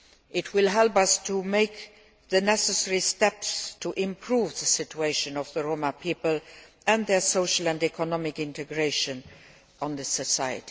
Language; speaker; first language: English; non-native, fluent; Luxembourgish